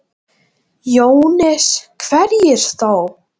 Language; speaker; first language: Icelandic; non-native, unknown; Latvian